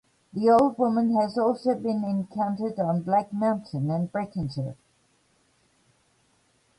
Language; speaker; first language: English; native; English